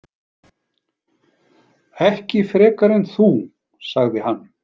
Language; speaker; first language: Icelandic; native; Icelandic